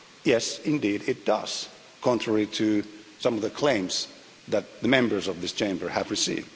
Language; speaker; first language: English; non-native, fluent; Finnish